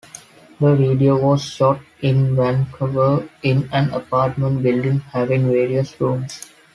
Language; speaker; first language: English; non-native, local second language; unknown